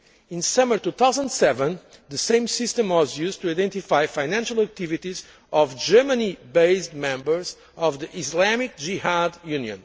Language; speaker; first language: English; non-native, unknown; Portuguese